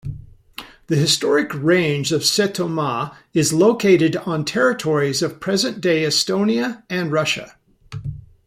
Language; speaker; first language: English; native; English